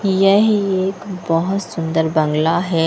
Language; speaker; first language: Hindi; non-native, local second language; Punjabi